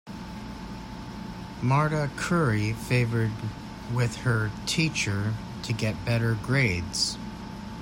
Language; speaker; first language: English; native; English